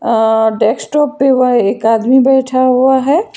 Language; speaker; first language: Hindi; non-native, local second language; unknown